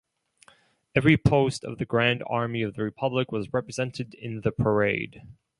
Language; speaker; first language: English; non-native, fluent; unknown